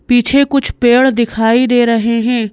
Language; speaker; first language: Hindi; native; Hindi